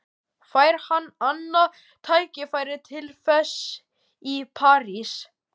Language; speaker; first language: Icelandic; native; Icelandic